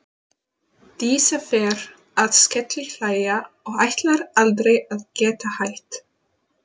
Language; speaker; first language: Icelandic; non-native, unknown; Polish